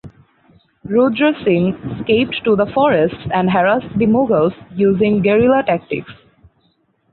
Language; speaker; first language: English; non-native, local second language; Bangla